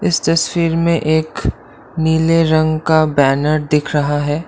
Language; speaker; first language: Hindi; non-native, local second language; Assamese